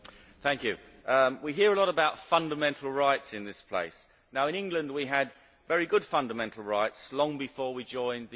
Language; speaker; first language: English; native; English